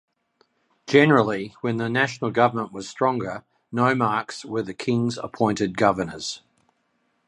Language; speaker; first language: English; native; English